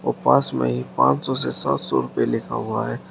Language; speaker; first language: Hindi; native; Hindi